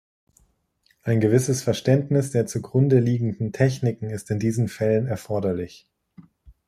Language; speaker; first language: German; native; German